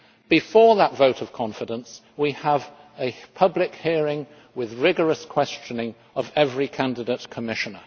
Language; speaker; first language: English; native; English